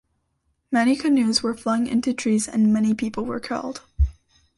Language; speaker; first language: English; native; English